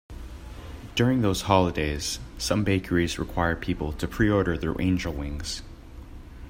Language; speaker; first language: English; native; English